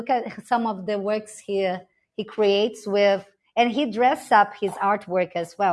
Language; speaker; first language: English; non-native, fluent; Portuguese